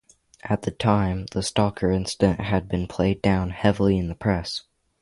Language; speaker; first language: English; native; English